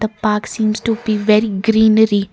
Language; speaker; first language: English; non-native, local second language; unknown